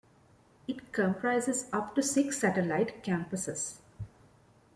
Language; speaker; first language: English; non-native, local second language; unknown